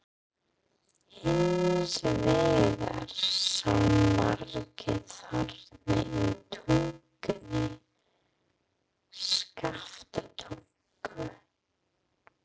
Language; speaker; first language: Icelandic; non-native, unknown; English